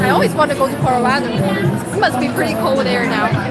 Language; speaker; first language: English; non-native, fluent; Chinese